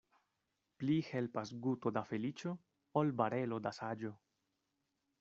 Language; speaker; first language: Esperanto; non-native, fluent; Spanish